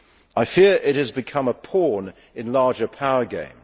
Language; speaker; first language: English; native; English